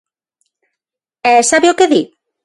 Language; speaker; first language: Galician; non-native, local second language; Spanish